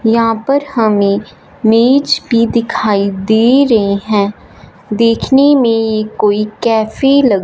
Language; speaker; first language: Hindi; non-native, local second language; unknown